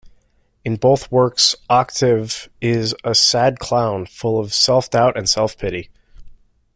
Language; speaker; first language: English; native; English